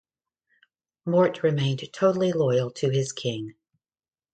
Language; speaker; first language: English; native; English